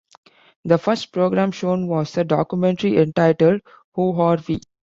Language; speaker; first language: English; non-native, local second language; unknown